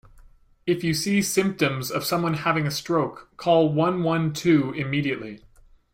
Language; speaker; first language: English; native; English